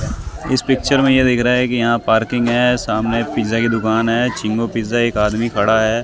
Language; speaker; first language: Hindi; native; Hindi